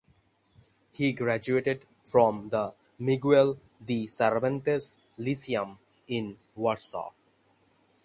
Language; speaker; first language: English; non-native, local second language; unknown